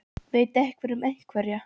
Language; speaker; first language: Icelandic; non-native, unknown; Polish